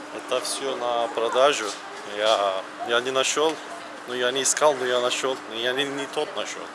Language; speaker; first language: Russian; non-native, fluent; Turkish